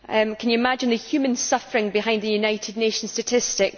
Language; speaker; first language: English; native; English